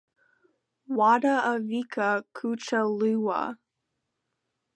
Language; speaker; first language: English; native; English